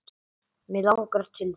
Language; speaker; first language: Icelandic; non-native, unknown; English